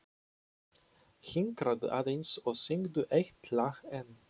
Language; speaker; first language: Icelandic; non-native, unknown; Polish